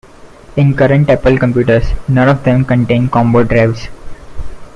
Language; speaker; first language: English; non-native, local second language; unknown